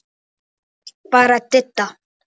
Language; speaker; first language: Icelandic; non-native, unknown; Polish